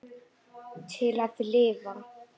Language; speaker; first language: Icelandic; native; Icelandic